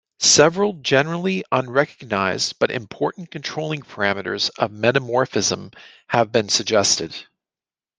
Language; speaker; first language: English; native; English